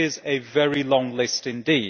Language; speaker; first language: English; native; English